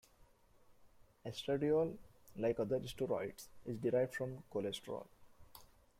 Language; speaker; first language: English; non-native, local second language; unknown